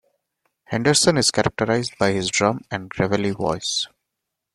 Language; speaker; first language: English; non-native, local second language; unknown